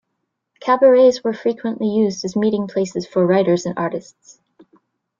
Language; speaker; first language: English; native; English